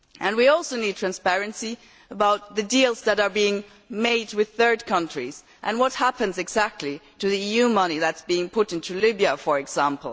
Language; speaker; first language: English; non-native, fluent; German